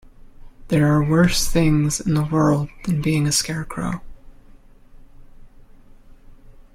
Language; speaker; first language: English; native; English